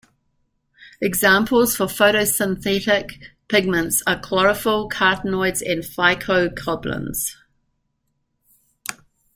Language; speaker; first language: English; native; English